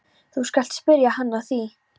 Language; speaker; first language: Icelandic; non-native, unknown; Polish